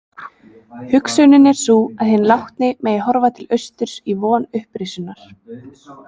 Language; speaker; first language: Icelandic; native; Icelandic